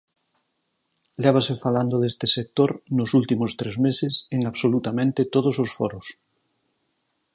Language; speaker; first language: Galician; native; Galician